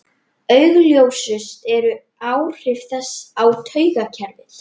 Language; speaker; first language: Icelandic; native; Icelandic